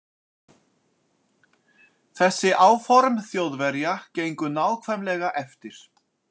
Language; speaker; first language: Icelandic; native; Icelandic